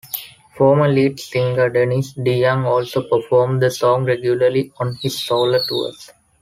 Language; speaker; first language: English; non-native, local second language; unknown